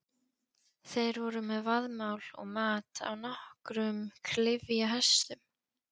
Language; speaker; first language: Icelandic; non-native, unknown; Polish